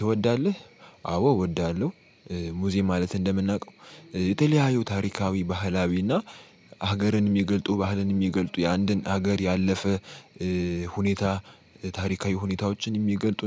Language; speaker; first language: Amharic; native; Amharic